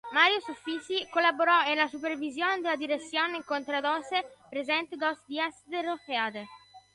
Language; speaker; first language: Spanish; non-native, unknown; Italian